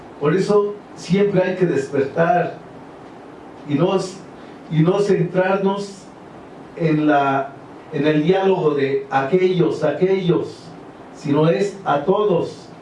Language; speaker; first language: Spanish; non-native, local second language; Huastec